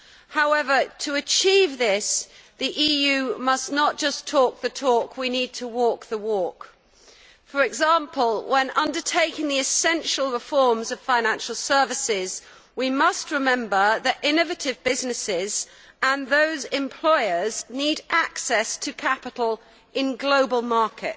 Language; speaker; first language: English; native; English